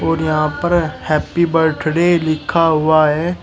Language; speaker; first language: Hindi; native; Hindi